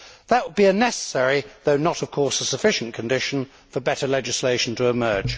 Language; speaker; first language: English; native; English